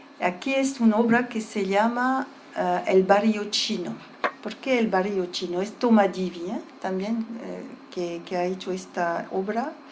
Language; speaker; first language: Spanish; early bilingual, heritage; Spanish